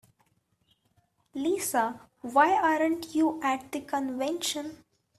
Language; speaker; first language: English; non-native, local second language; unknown